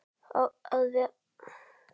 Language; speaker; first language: Icelandic; native; Icelandic